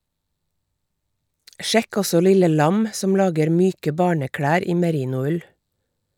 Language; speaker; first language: Norwegian; native; Norwegian